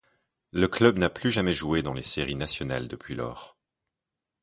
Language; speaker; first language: French; native; French